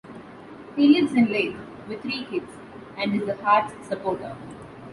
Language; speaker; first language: English; non-native, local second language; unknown